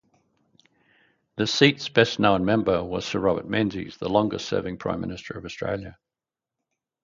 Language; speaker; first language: English; native; English